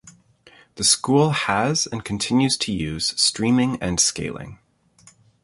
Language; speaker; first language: English; native; English